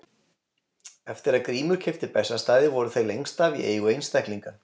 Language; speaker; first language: Icelandic; native; Icelandic